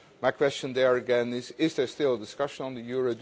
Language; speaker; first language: English; non-native, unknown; Dutch